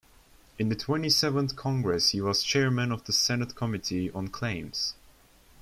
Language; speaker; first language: English; non-native, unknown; Turkish